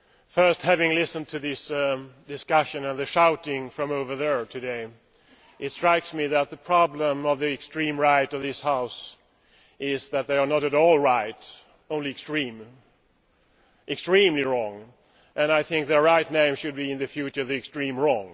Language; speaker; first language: English; non-native, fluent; Swedish